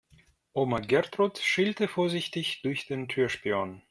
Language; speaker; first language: German; non-native, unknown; Russian